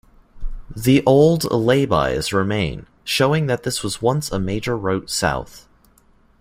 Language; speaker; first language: English; native; English